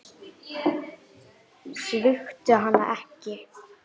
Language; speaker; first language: Icelandic; native; Icelandic